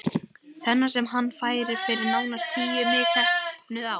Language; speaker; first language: Icelandic; native; Icelandic